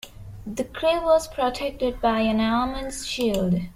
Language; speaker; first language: English; non-native, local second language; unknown